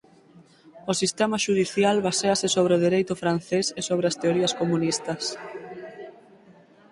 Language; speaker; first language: Galician; native; Galician